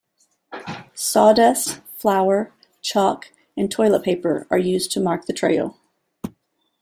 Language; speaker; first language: English; native; English